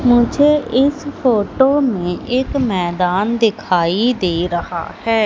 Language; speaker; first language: Hindi; native; Hindi